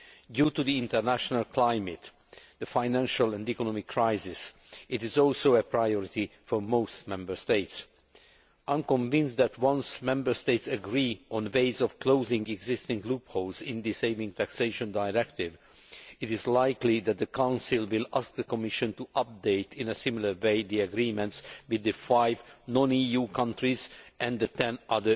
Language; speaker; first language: English; non-native, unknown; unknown